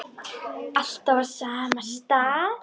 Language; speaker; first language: Icelandic; native; Icelandic